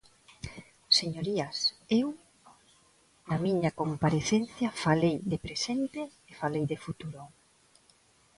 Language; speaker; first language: Galician; non-native, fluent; Spanish